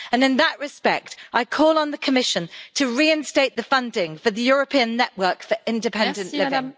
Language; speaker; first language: English; native; English